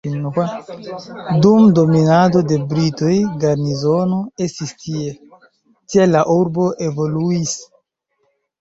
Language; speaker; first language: Esperanto; non-native, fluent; Chinese